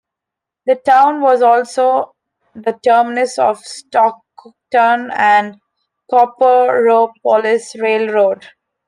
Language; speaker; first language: English; non-native, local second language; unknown